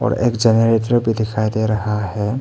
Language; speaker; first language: Hindi; early bilingual, other home language; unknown